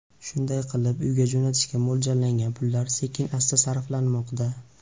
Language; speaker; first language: Uzbek; native; Uzbek